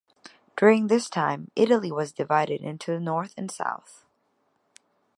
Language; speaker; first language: English; native; English